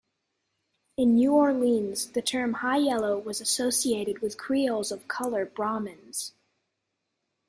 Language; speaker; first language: English; native; English